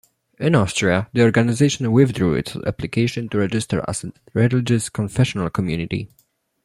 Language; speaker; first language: English; non-native, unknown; Polish